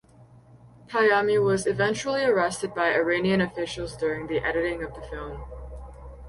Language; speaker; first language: English; native; English